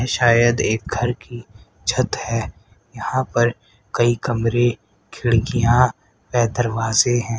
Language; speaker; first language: Hindi; native; Hindi